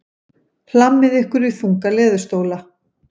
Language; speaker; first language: Icelandic; native; Icelandic